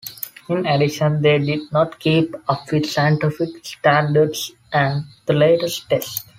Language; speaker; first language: English; non-native, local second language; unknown